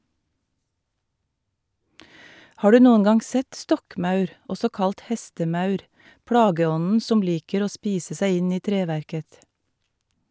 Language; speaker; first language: Norwegian; native; Norwegian